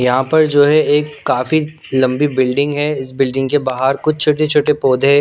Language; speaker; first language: Hindi; non-native, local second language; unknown